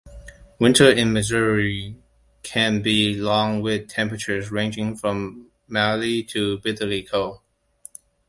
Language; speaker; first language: English; non-native, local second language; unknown